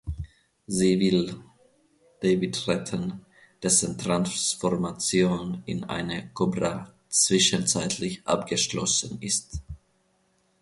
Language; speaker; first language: German; non-native, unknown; Finnish